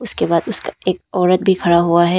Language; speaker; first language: Hindi; non-native, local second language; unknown